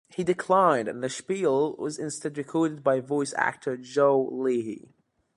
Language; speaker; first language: English; native; English